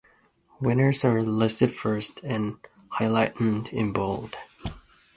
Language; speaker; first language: English; non-native, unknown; Japanese